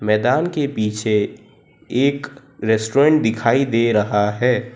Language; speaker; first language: Hindi; non-native, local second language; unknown